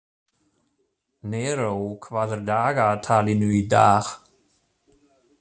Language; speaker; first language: Icelandic; non-native, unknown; German